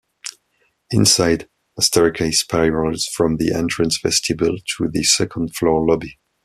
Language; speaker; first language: English; non-native, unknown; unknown